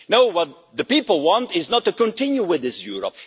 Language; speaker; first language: English; non-native, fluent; Dutch